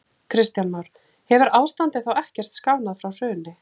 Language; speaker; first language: Icelandic; native; Icelandic